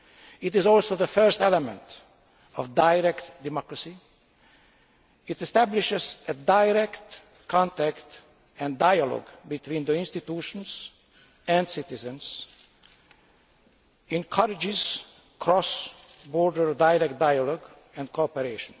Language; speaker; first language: English; non-native, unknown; Hungarian